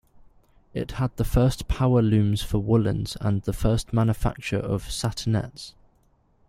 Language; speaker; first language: English; native; English